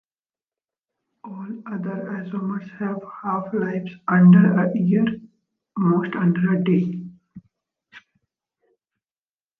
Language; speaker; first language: English; native; English